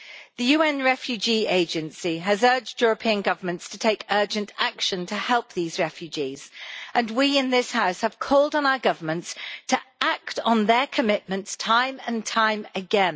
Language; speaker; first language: English; native; English